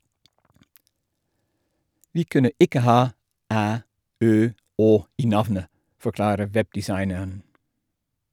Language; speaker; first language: Norwegian; non-native, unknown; Dutch